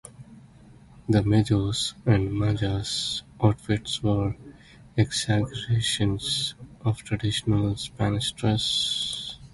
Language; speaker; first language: English; non-native, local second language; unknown